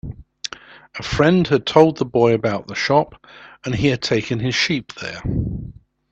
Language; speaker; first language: English; native; English